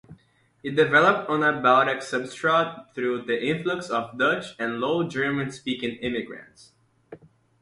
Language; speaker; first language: English; native; English